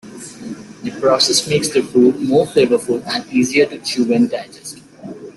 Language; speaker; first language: English; native; English